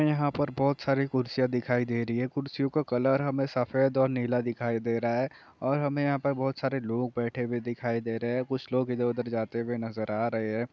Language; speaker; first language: Hindi; non-native, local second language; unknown